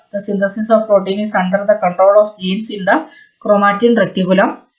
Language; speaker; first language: English; non-native, local second language; Malayalam